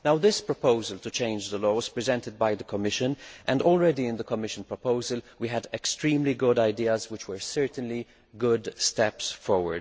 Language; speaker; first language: English; non-native, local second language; Maltese